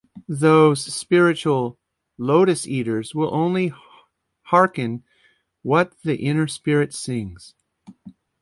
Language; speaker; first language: English; native; English